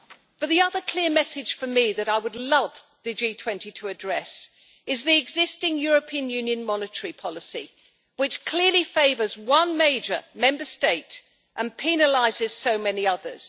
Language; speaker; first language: English; native; English